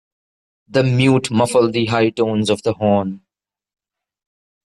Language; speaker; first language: English; non-native, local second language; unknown